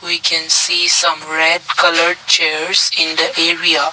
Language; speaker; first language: English; non-native, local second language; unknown